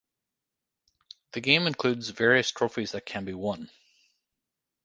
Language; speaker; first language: English; native; English